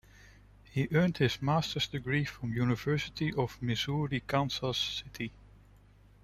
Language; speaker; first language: English; non-native, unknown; Dutch